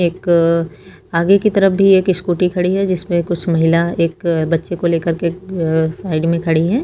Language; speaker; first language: Hindi; native; Hindi